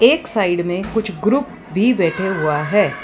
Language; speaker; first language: Hindi; non-native, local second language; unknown